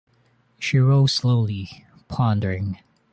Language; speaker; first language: English; non-native, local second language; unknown